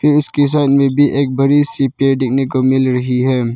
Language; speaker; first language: Hindi; non-native, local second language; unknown